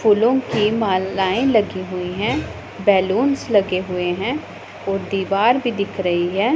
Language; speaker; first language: Hindi; non-native, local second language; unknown